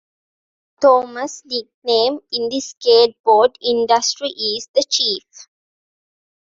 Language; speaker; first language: English; non-native, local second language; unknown